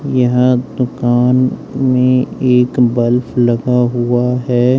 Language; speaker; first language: Hindi; native; Hindi